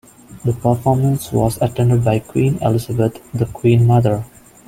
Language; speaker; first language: English; non-native, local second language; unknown